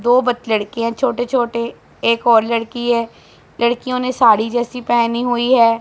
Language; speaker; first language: Hindi; non-native, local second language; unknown